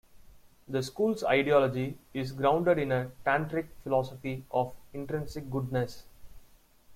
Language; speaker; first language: English; non-native, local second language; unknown